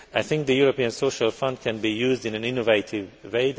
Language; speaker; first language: English; non-native, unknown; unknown